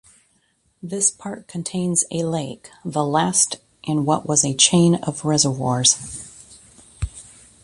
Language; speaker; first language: English; native; English